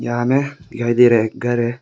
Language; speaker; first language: Hindi; early bilingual, other home language; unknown